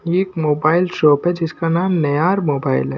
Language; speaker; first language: Hindi; non-native, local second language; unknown